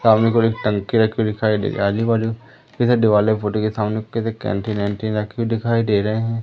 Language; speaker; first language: Hindi; native; Hindi